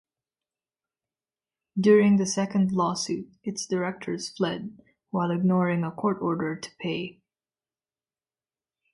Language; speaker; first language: English; non-native, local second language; Filipino